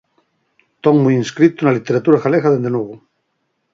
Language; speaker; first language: Galician; native; Galician